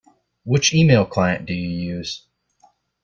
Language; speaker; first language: English; native; English